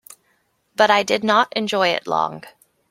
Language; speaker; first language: English; native; English